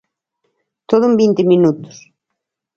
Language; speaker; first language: Galician; native; Galician